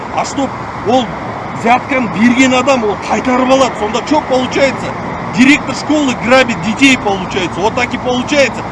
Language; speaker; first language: Russian; non-native, local second language; Kazakh